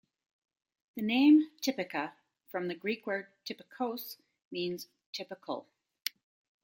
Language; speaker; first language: English; native; English